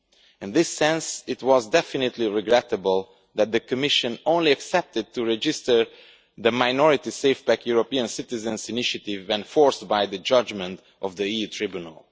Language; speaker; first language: English; non-native, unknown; Romanian